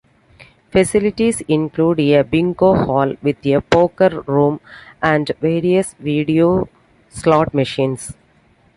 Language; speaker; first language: English; non-native, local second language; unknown